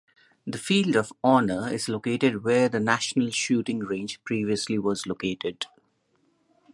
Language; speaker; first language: English; non-native, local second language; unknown